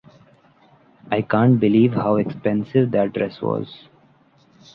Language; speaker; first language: English; non-native, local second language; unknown